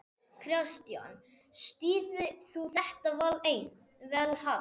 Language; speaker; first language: Icelandic; non-native, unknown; Spanish